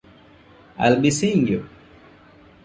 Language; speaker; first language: English; non-native, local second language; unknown